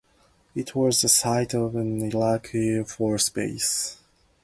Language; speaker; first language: English; non-native, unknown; Japanese